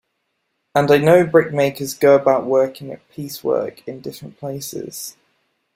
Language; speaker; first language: English; native; English